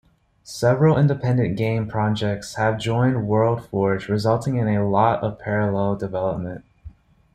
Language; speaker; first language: English; native; English